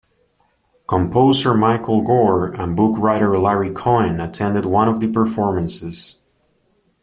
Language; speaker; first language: English; native; English